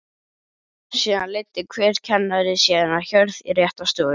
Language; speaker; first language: Icelandic; native; Icelandic